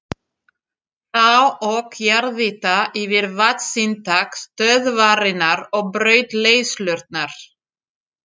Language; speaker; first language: Icelandic; non-native, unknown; French